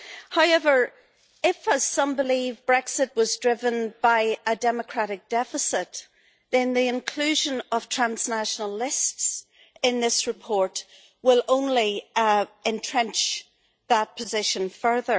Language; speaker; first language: English; native; English